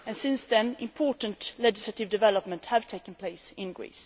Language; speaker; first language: English; non-native, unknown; Swedish